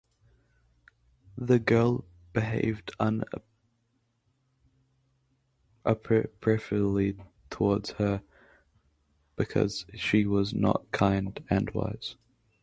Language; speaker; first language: English; native; English